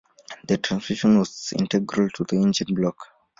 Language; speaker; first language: English; non-native, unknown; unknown